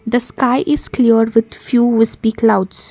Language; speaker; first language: English; non-native, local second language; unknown